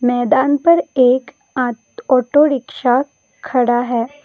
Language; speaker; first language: Hindi; non-native, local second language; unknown